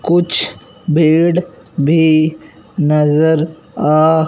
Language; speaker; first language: Hindi; non-native, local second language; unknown